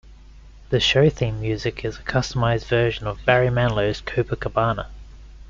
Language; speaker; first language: English; native; English